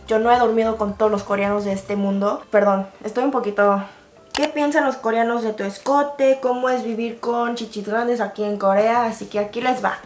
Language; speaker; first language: Spanish; early bilingual, other home language; Korean